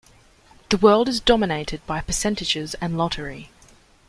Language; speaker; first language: English; native; English